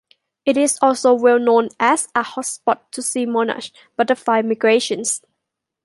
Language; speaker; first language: English; non-native, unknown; Thai